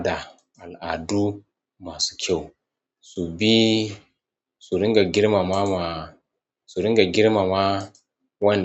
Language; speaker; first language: Hausa; non-native, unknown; Yoruba